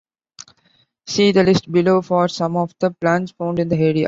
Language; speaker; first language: English; non-native, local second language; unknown